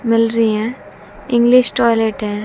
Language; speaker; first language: Hindi; native; Hindi